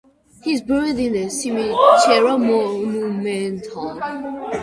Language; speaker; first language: English; non-native, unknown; Georgian